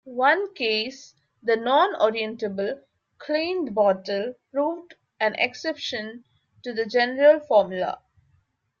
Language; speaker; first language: English; non-native, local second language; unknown